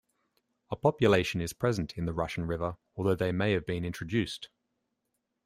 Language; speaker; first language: English; native; English